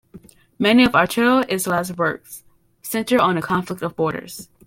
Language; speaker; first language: English; native; English